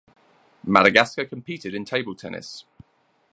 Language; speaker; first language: English; native; English